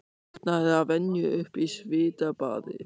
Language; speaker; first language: Icelandic; non-native, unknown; German